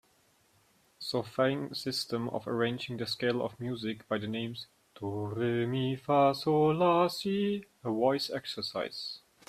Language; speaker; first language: English; non-native, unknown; German